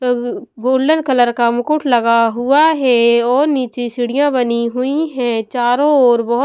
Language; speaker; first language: Hindi; non-native, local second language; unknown